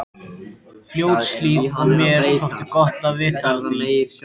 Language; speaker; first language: Icelandic; native; Icelandic